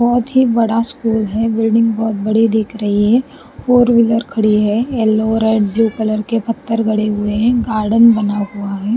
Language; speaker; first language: Hindi; non-native, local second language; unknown